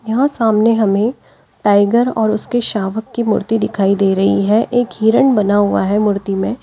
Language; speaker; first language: Hindi; native; Hindi